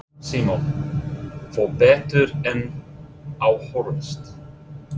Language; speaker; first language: Icelandic; non-native, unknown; English